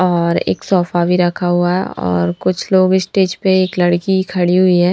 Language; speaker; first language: Hindi; non-native, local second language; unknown